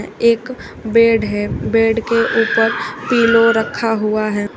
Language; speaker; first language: Hindi; native; Hindi